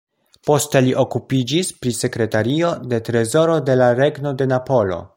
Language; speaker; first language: Esperanto; non-native, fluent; Polish